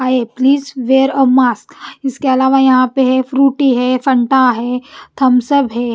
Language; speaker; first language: Hindi; non-native, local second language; Punjabi